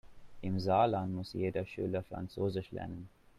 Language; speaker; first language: German; non-native, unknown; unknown